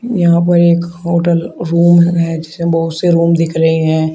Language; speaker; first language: Hindi; native; Hindi